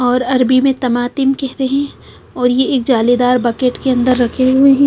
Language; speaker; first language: Hindi; non-native, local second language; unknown